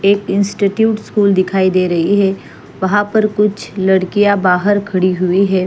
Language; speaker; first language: Hindi; non-native, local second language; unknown